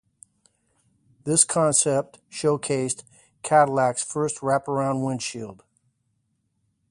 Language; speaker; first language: English; native; English